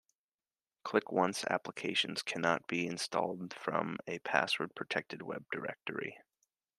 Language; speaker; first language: English; native; English